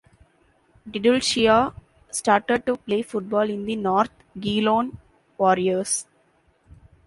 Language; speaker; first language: English; non-native, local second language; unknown